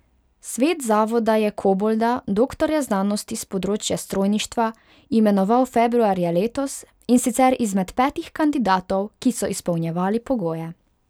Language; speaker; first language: Slovenian; non-native, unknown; Hungarian